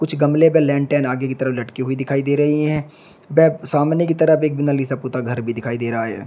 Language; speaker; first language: Hindi; native; Hindi